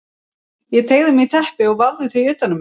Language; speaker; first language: Icelandic; native; Icelandic